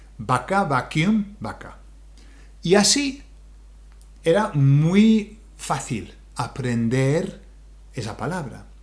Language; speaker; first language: Spanish; non-native, fluent; English